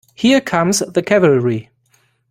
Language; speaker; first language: English; non-native, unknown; German